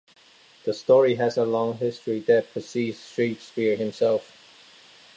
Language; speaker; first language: English; non-native, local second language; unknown